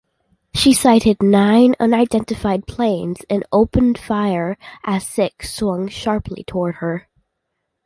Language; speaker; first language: English; native; English